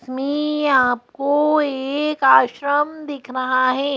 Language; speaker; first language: Hindi; native; Hindi